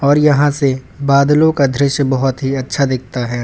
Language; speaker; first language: Hindi; native; Hindi